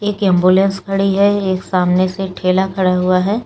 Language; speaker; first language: Hindi; native; Hindi